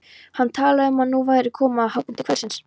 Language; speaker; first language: Icelandic; non-native, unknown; Polish